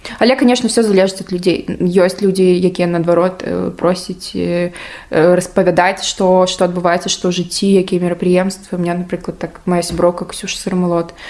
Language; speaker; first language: Belarusian; non-native, local second language; Russian